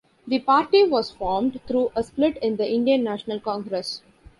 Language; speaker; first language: English; non-native, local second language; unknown